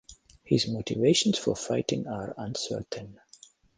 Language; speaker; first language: English; non-native, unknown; German